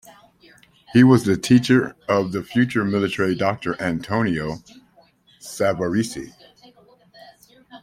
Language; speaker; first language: English; native; English